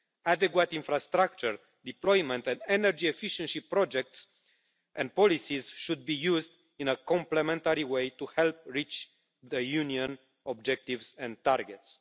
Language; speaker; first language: English; non-native, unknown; Romanian